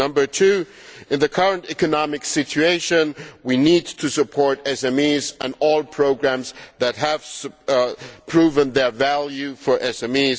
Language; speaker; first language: English; non-native, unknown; German